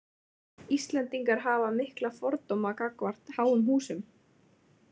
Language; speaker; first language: Icelandic; native; Icelandic